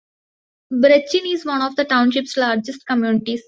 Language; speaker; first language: English; non-native, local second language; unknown